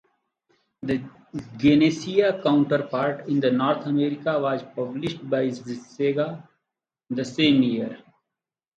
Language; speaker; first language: English; non-native, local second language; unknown